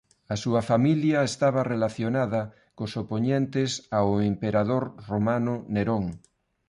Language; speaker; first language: Galician; non-native, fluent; Spanish